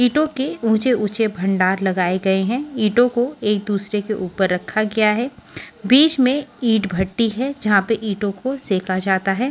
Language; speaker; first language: Hindi; native; Hindi